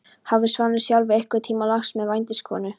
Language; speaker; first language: Icelandic; non-native, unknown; Polish